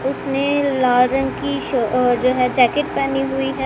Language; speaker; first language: Hindi; non-native, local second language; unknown